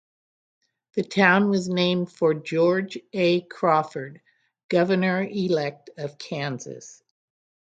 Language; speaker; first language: English; native; English